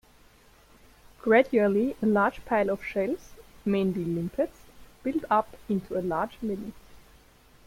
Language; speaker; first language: English; non-native, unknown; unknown